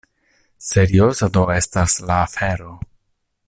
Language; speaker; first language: Esperanto; non-native, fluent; Italian